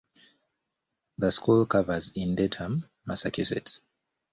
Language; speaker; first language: English; native; English